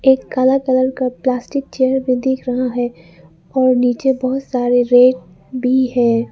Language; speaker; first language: Hindi; non-native, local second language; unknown